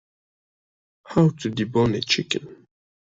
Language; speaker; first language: English; non-native, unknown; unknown